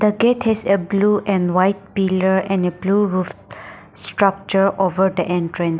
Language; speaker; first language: English; non-native, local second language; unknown